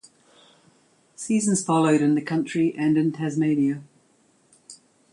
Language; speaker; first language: English; native; English